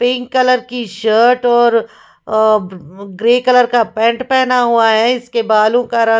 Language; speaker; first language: Hindi; non-native, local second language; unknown